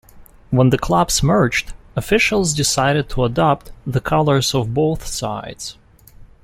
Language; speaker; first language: English; non-native, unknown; Russian